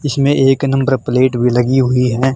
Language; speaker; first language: Hindi; native; Hindi